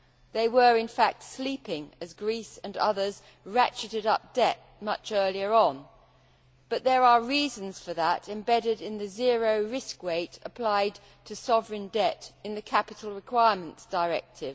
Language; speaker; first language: English; native; English